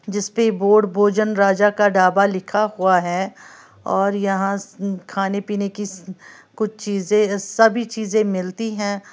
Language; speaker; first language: Hindi; native; Hindi